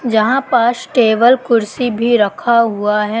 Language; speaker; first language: Hindi; native; Hindi